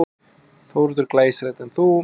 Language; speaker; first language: Icelandic; native; Icelandic